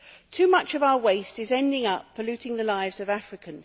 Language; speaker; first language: English; native; English